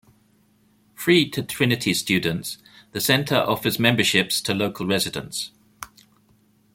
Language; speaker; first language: English; native; English